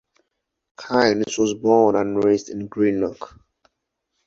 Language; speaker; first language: English; non-native, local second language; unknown